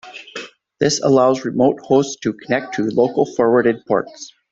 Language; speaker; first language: English; native; English